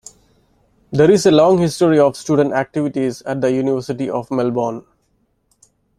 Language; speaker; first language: English; non-native, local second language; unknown